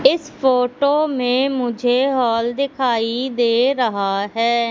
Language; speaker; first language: Hindi; native; Hindi